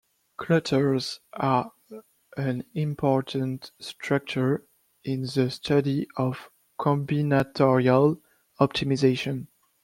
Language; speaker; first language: English; non-native, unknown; French